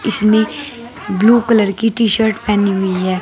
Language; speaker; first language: Hindi; native; Hindi